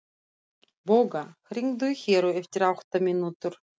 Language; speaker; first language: Icelandic; non-native, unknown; Russian